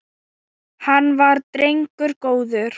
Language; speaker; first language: Icelandic; non-native, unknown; Thai